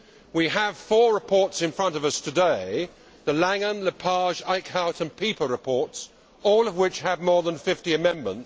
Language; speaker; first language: English; native; English